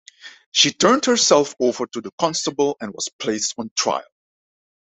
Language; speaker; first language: English; non-native, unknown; Dutch